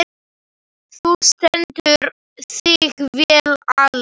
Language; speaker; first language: Icelandic; non-native, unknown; Slovak